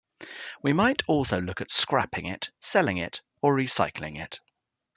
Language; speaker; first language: English; native; English